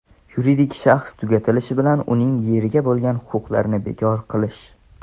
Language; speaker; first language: Uzbek; non-native, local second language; Tajik